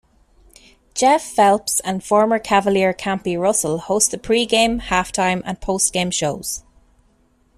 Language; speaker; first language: English; native; English